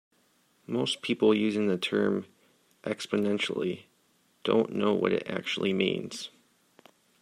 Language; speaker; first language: English; native; English